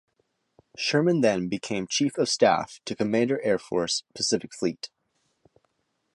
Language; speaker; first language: English; native; English